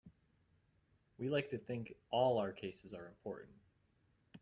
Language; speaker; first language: English; native; English